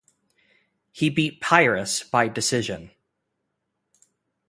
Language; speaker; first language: English; native; English